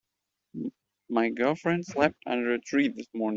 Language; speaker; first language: English; native; English